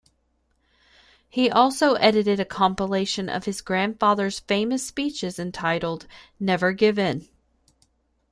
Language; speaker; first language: English; native; English